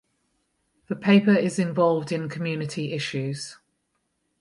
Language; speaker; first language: English; native; English